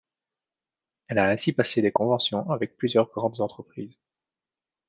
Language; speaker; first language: French; native; French